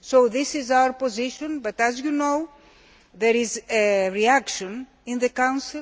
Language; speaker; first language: English; non-native, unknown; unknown